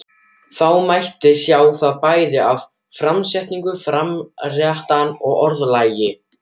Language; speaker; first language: Icelandic; non-native, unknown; German